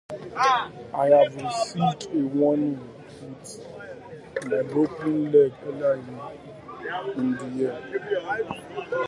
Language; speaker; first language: English; native; English